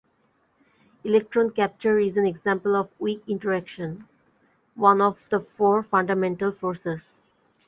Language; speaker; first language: English; non-native, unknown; Bangla